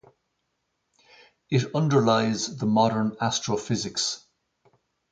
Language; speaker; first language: English; native; English